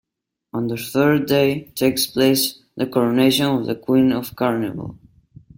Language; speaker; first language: English; non-native, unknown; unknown